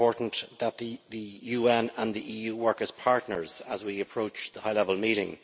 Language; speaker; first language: English; native; English